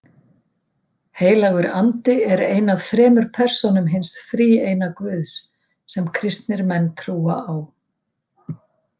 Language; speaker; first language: Icelandic; native; Icelandic